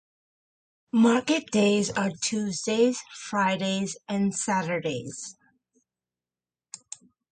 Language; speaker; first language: English; native; English